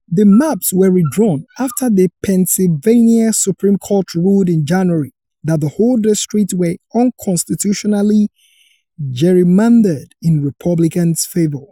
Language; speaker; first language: English; non-native, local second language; Yoruba